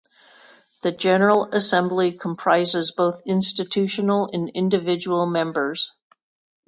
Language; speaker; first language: English; native; English